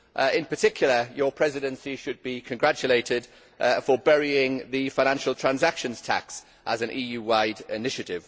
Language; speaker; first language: English; native; English